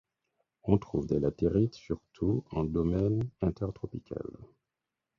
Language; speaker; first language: French; non-native, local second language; Haitian Creole